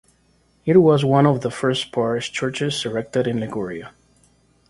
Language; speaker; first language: English; non-native, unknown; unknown